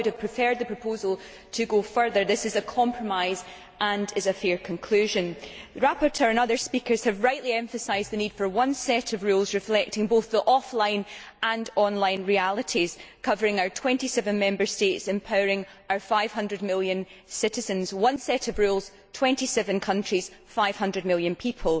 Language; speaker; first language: English; native; English